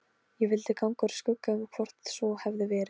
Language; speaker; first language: Icelandic; non-native, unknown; Polish